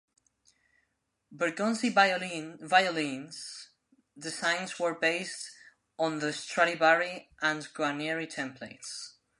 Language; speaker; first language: English; non-native, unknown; Spanish